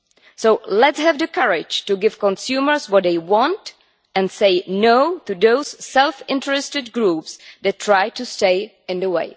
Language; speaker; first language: English; non-native, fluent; Czech